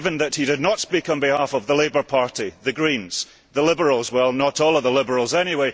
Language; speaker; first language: English; early bilingual, heritage; English